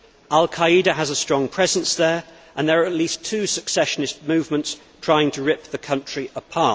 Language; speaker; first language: English; native; English